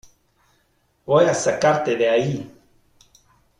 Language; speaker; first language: Spanish; non-native, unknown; German